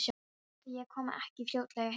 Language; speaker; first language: Icelandic; non-native, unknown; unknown